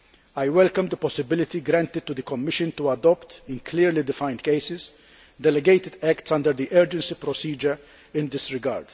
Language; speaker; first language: English; non-native, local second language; Maltese